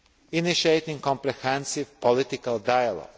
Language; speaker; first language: English; non-native, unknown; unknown